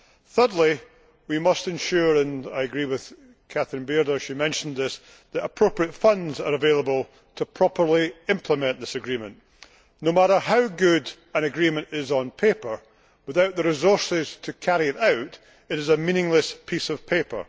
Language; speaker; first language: English; native; English